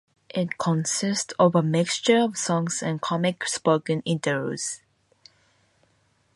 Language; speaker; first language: English; non-native, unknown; Japanese